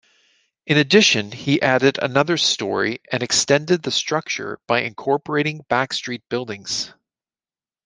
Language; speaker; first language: English; native; English